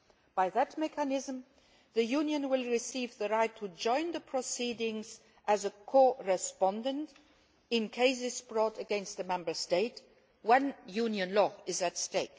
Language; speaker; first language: English; non-native, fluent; Luxembourgish